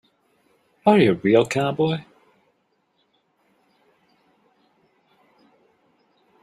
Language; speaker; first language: English; native; English